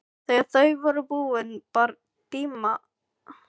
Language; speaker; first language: Icelandic; non-native, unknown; Filipino